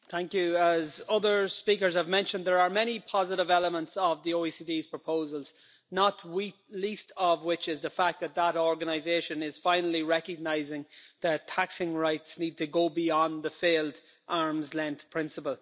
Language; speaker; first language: English; native; English